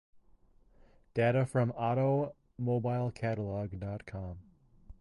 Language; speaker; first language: English; native; English